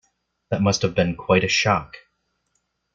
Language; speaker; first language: English; native; English